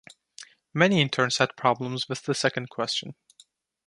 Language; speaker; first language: English; non-native, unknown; Turkish